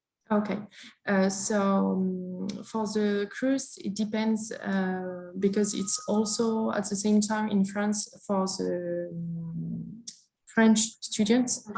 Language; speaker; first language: English; non-native, fluent; French